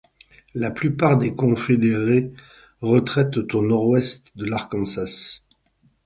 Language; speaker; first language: French; native; French